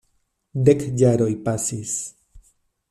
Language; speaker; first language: Esperanto; non-native, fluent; Spanish